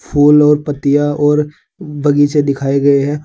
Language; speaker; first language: Hindi; native; Hindi